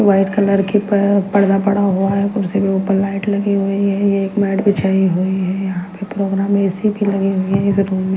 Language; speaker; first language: Hindi; non-native, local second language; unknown